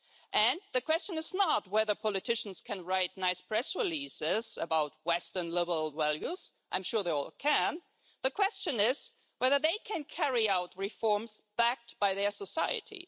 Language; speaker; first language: English; non-native, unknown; German